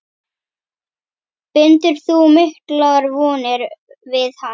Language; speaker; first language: Icelandic; native; Icelandic